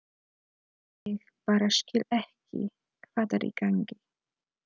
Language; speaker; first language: Icelandic; non-native, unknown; Polish